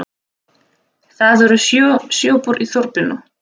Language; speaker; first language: Icelandic; non-native, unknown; Russian